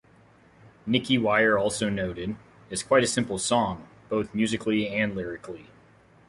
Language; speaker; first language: English; native; English